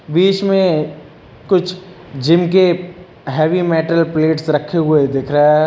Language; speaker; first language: Hindi; native; Hindi